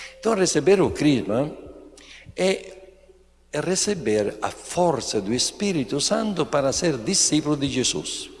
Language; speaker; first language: Portuguese; non-native, fluent; Italian